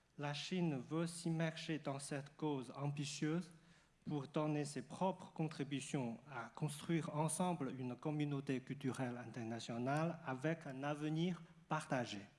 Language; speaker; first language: French; non-native, fluent; Chinese